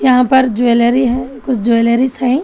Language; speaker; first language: Hindi; non-native, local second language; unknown